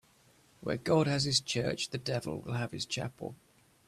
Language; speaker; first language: English; native; English